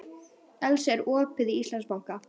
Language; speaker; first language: Icelandic; native; Icelandic